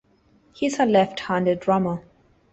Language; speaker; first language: English; non-native, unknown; Spanish